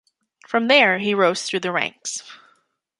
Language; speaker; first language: English; native; English